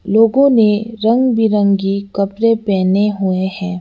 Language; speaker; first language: Hindi; non-native, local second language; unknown